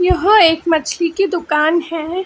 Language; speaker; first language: Hindi; non-native, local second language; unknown